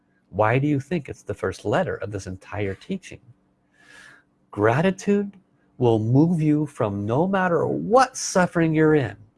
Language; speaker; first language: English; native; English